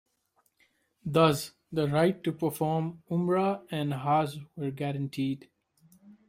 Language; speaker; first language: English; non-native, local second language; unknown